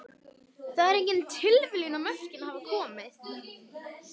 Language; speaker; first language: Icelandic; native; Icelandic